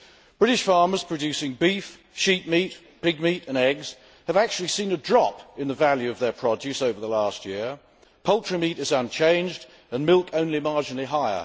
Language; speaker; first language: English; native; English